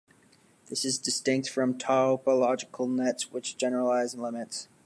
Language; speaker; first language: English; native; English